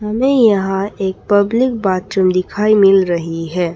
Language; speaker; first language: Hindi; non-native, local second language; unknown